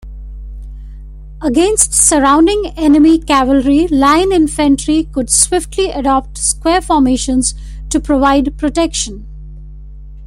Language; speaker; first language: English; non-native, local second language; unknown